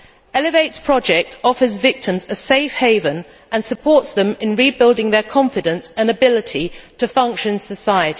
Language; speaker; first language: English; native; English